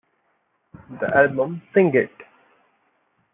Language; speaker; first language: English; non-native, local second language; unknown